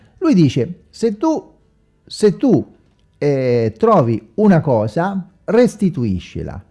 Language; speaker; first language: Italian; non-native, fluent; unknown